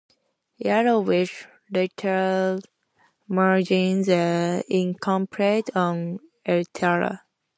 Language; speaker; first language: English; native; English